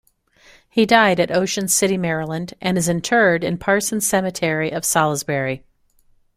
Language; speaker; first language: English; native; English